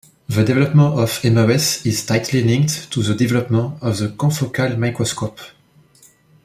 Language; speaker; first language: English; non-native, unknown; French